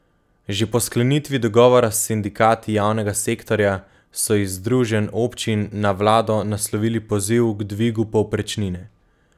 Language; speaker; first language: Slovenian; native; Slovenian